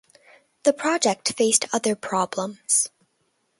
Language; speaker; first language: English; native; English